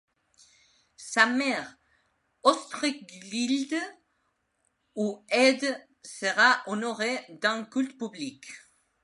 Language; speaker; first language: French; non-native, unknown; Spanish